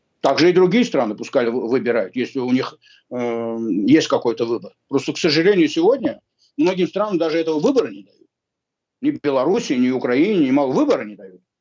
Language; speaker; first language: Russian; non-native, local second language; Azerbaijani